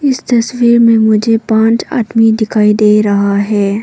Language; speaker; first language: Hindi; non-native, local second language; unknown